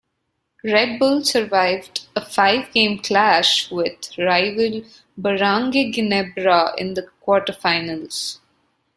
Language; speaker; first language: English; non-native, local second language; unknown